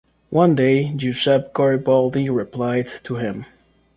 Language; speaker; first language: English; non-native, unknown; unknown